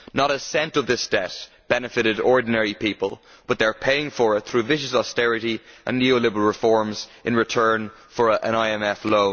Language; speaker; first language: English; native; English